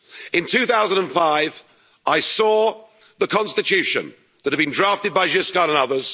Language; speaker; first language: English; native; English